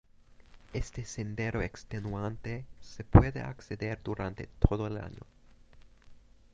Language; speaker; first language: Spanish; non-native, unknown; English